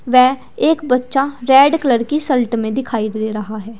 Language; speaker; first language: Hindi; native; Hindi